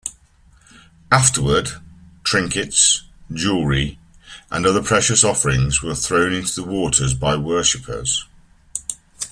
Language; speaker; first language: English; native; English